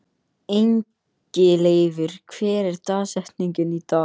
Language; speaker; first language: Icelandic; non-native, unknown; English